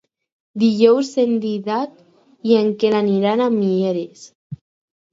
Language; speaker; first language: Catalan; non-native, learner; Spanish